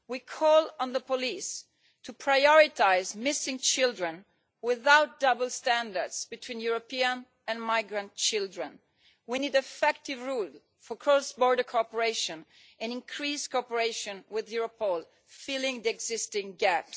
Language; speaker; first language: English; non-native, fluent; Italian